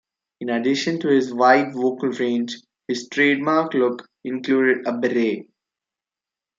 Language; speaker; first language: English; non-native, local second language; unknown